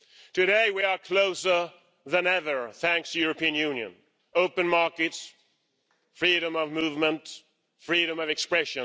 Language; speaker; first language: English; non-native, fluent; Swedish